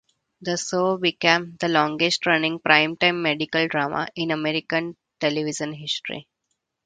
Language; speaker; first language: English; non-native, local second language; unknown